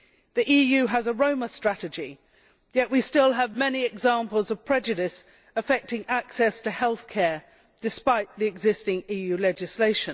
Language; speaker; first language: English; native; English